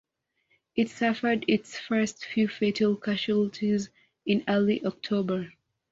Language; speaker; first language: English; non-native, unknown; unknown